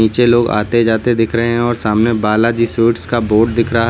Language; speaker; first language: Hindi; native; Hindi